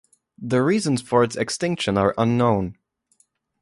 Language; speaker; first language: English; non-native, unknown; German